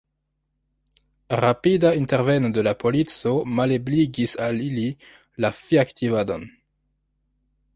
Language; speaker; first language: Esperanto; non-native, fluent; French